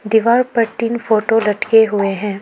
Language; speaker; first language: Hindi; early bilingual, other home language; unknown